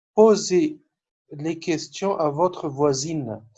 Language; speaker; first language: French; non-native, fluent; Arabic